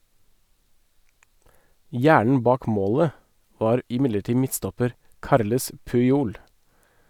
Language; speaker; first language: Norwegian; native; Norwegian